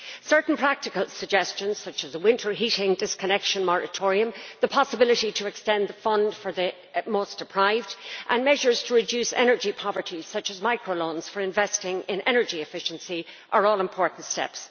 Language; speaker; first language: English; native; English